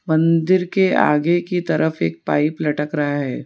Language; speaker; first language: Hindi; non-native, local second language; Gujarati